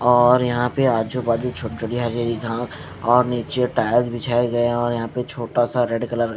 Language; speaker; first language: Hindi; non-native, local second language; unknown